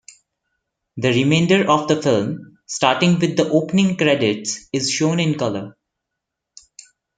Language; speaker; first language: English; non-native, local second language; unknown